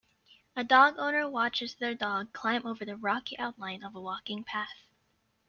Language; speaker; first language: English; native; English